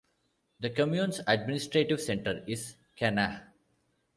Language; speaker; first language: English; non-native, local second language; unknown